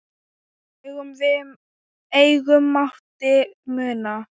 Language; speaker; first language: Icelandic; non-native, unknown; Thai